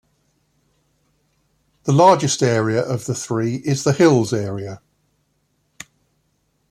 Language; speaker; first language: English; native; English